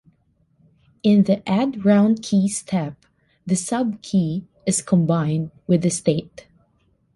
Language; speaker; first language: English; non-native, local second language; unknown